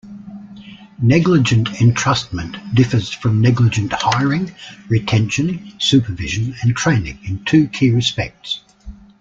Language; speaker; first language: English; native; English